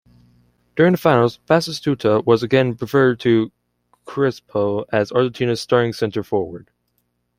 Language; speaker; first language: English; native; English